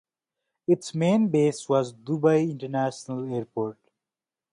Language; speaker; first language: English; non-native, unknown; Nepali